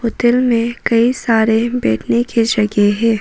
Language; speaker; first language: Hindi; non-native, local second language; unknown